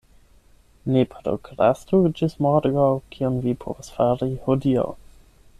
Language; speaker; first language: Esperanto; non-native, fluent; German